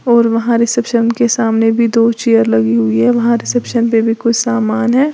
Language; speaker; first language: Hindi; native; Hindi